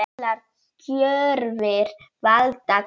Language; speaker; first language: Icelandic; non-native, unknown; Polish